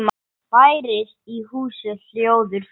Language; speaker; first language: Icelandic; non-native, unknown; English